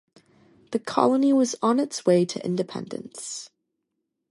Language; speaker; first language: English; native; English